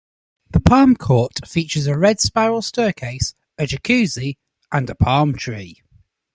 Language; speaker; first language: English; native; English